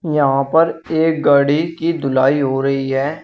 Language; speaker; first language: Hindi; native; Hindi